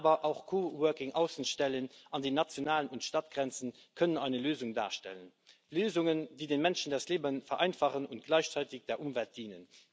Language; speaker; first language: German; non-native, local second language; Luxembourgish